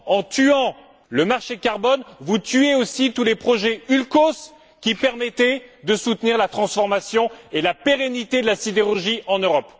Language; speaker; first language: French; native; French